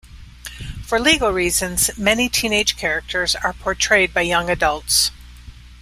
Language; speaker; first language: English; native; English